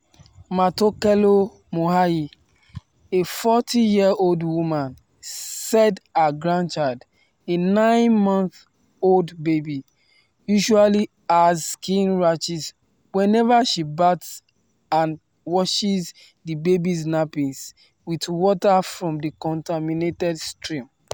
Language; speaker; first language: English; non-native, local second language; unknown